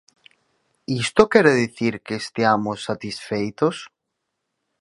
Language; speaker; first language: Galician; native; Galician